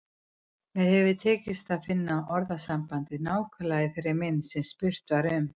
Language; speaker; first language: Icelandic; native; Icelandic